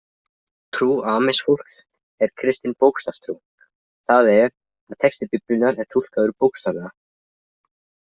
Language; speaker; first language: Icelandic; native; Icelandic